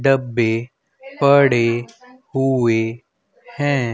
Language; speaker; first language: Hindi; native; Hindi